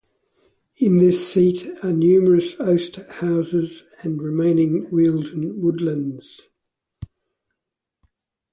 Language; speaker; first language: English; native; English